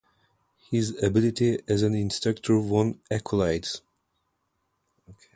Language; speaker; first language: English; non-native, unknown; Turkish